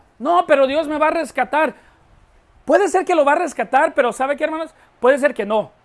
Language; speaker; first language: Spanish; non-native, fluent; English